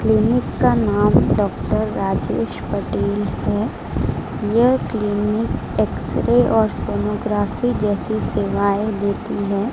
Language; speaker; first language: Hindi; non-native, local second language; Gujarati